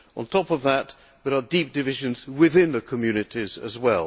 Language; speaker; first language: English; non-native, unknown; Hungarian